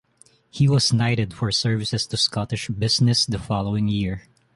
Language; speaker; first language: English; non-native, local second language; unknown